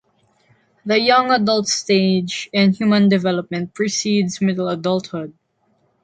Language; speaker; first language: English; non-native, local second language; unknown